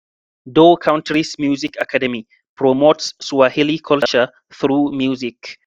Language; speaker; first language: English; non-native, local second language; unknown